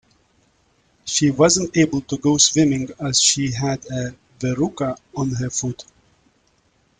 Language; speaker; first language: English; non-native, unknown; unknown